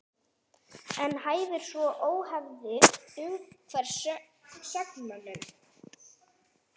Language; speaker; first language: Icelandic; non-native, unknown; English